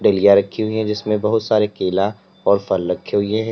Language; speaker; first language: Hindi; native; Hindi